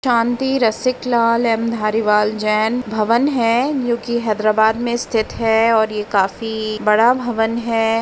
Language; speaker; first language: Hindi; native; Hindi